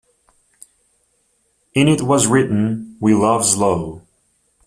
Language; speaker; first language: English; native; English